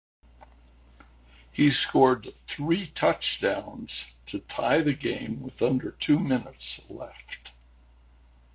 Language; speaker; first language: English; native; English